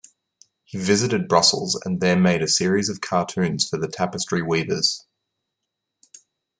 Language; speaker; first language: English; native; English